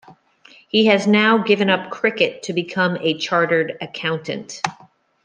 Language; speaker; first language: English; native; English